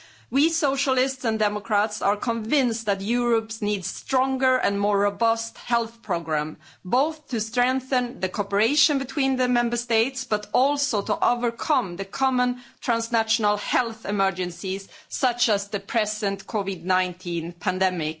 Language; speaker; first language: English; non-native, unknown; Swedish